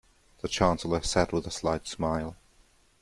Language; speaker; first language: English; non-native, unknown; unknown